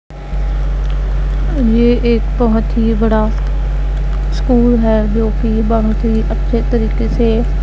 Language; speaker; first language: Hindi; non-native, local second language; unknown